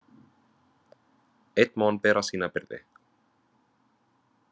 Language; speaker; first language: Icelandic; non-native, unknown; Vietnamese